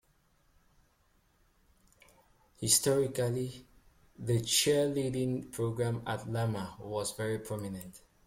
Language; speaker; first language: English; native; English